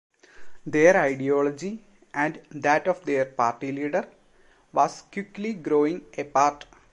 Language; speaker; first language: English; non-native, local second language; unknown